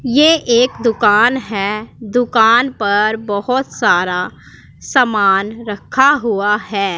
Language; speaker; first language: Hindi; non-native, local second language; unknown